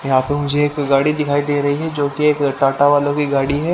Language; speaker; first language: Hindi; native; Hindi